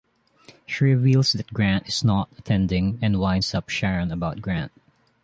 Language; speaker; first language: English; non-native, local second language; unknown